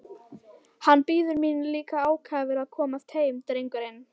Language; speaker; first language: Icelandic; native; Icelandic